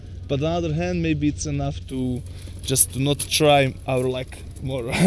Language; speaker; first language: English; non-native, fluent; Slovak